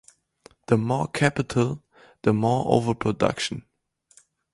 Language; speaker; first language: English; non-native, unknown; German